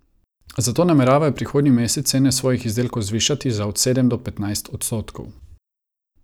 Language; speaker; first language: Slovenian; non-native, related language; Croatian